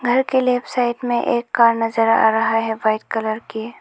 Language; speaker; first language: Hindi; non-native, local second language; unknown